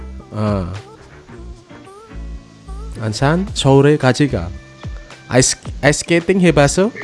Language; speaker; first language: Korean; non-native, learner; Indonesian